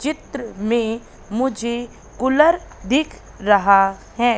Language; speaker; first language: Hindi; native; Hindi